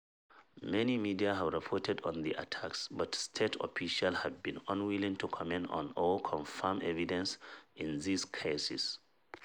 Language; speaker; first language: English; non-native, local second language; Hausa